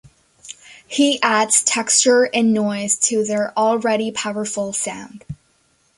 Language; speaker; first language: English; native; English